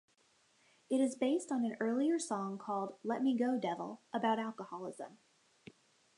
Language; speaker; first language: English; native; English